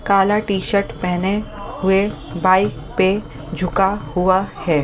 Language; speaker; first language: Hindi; native; Hindi